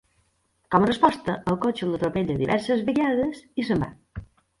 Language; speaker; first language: Catalan; native; Catalan